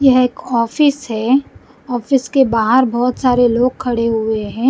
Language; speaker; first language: Hindi; non-native, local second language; Punjabi